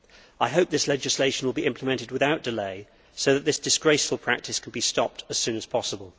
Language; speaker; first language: English; native; English